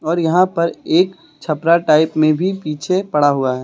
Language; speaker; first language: Hindi; native; Hindi